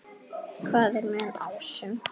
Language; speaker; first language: Icelandic; native; Icelandic